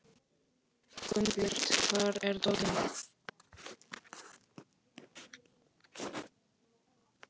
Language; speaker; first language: Icelandic; non-native, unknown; Polish